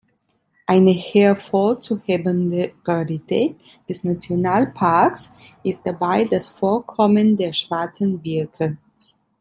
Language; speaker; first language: German; non-native, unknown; Italian